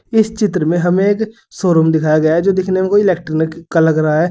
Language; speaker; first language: Hindi; native; Hindi